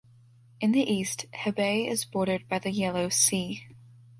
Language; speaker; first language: English; native; English